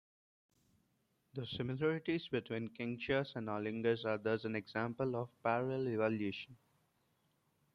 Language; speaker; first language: English; non-native, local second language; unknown